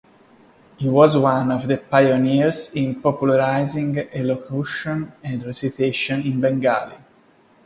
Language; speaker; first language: English; non-native, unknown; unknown